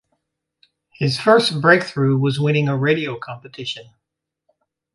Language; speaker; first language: English; native; English